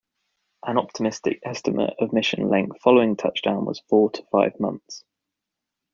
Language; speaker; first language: English; native; English